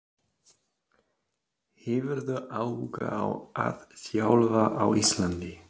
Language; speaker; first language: Icelandic; non-native, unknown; German